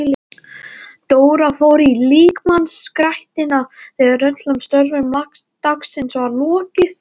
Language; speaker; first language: Icelandic; non-native, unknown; Latvian